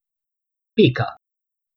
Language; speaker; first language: Slovenian; non-native, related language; Bosnian